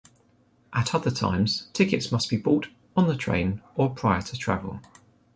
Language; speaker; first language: English; native; English